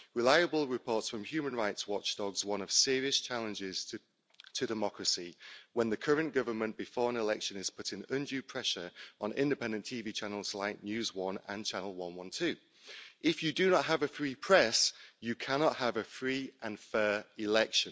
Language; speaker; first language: English; native; English